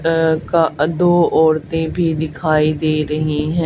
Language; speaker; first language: Hindi; native; Hindi